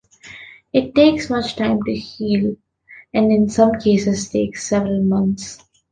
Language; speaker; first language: English; non-native, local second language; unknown